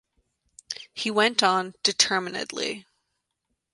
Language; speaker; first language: English; native; English